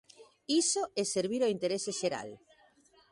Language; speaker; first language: Galician; native; Galician